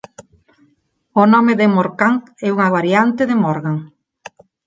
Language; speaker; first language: Galician; non-native, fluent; Spanish